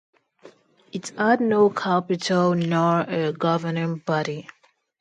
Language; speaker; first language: English; non-native, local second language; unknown